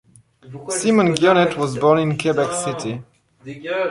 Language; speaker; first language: English; non-native, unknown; French